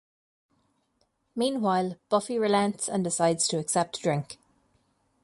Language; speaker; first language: English; native; English